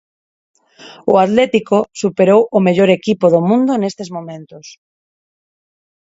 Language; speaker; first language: Galician; non-native, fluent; Spanish